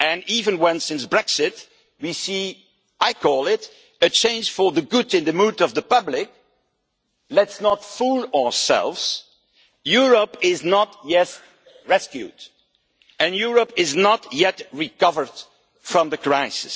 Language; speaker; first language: English; non-native, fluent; Dutch